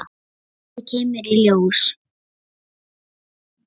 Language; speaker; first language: Icelandic; non-native, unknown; Lithuanian